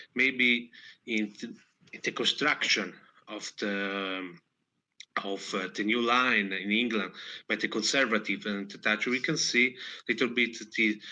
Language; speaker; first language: English; non-native, fluent; Italian